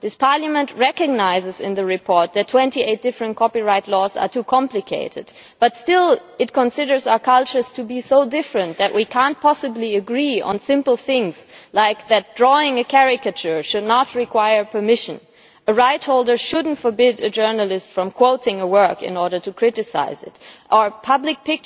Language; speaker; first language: English; non-native, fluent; German